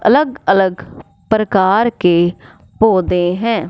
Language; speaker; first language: Hindi; non-native, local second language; Punjabi